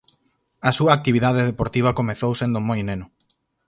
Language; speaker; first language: Galician; native; Galician